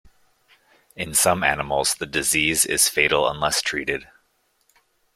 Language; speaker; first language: English; native; English